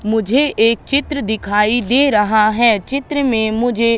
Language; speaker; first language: Hindi; native; Hindi